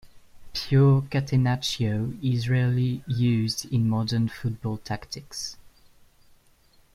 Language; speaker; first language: English; non-native, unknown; French